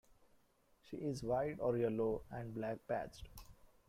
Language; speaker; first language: English; non-native, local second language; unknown